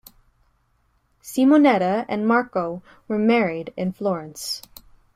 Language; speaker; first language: English; native; English